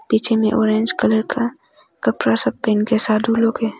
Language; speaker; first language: Hindi; non-native, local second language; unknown